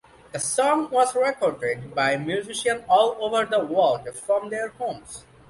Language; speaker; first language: English; non-native, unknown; Bangla